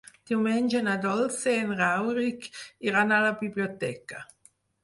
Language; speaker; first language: Catalan; non-native, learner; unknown